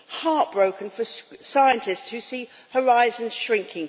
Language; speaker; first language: English; native; English